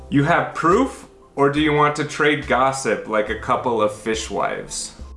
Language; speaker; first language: English; native; English